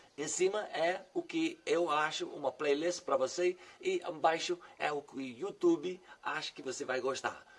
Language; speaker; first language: Portuguese; non-native, fluent; English